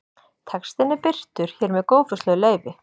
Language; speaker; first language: Icelandic; native; Icelandic